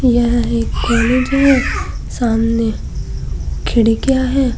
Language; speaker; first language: Hindi; native; Hindi